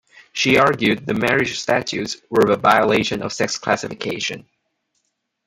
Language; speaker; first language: English; non-native, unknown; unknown